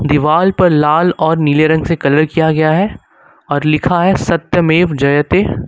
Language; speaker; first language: Hindi; native; Hindi